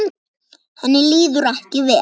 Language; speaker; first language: Icelandic; native; Icelandic